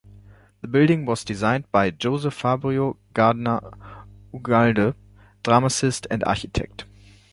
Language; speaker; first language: English; non-native, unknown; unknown